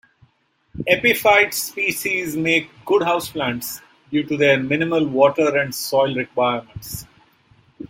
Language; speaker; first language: English; non-native, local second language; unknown